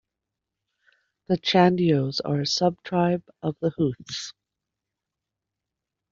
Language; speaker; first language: English; native; English